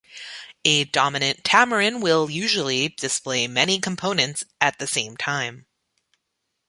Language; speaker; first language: English; native; English